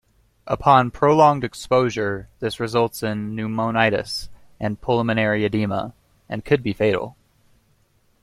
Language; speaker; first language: English; native; English